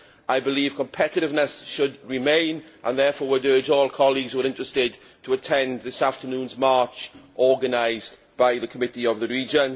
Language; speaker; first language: English; native; English